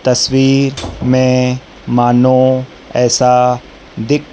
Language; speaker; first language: Hindi; native; Hindi